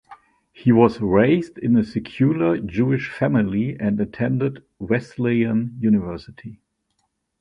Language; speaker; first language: English; non-native, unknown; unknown